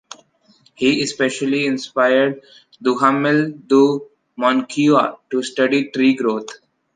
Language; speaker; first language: English; non-native, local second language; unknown